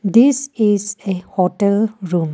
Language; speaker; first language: English; non-native, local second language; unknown